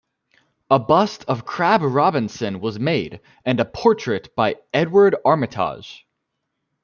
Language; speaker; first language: English; native; English